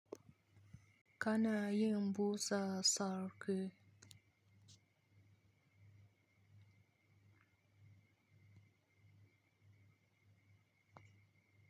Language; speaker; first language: Hausa; native; Hausa